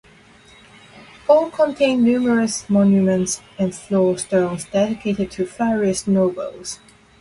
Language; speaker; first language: English; non-native, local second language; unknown